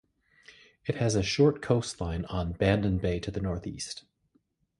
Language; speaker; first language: English; native; English